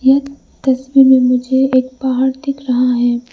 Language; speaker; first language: Hindi; non-native, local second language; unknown